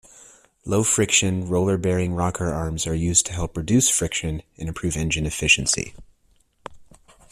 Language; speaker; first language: English; native; English